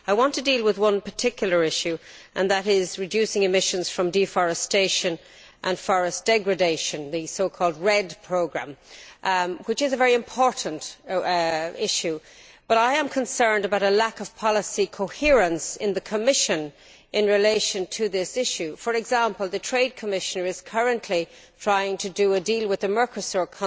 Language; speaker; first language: English; native; English